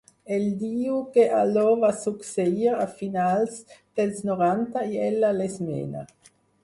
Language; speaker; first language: Catalan; non-native, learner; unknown